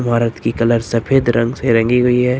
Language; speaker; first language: Hindi; native; Hindi